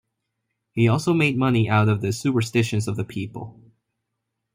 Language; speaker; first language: English; non-native, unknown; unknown